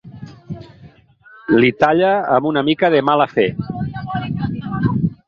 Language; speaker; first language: Catalan; native; Catalan